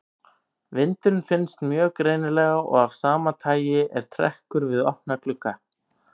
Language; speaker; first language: Icelandic; native; Icelandic